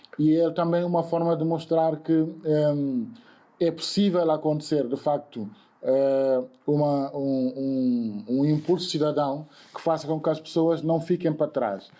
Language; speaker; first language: Portuguese; non-native, fluent; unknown